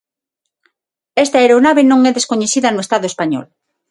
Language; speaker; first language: Galician; non-native, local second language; Spanish